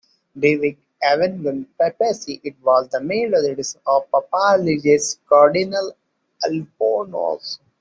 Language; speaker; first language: English; non-native, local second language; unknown